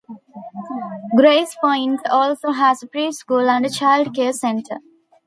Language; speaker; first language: English; non-native, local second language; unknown